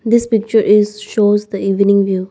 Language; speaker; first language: English; non-native, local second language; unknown